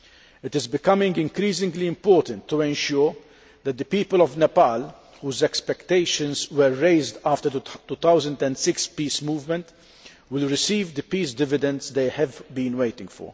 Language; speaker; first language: English; non-native, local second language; Maltese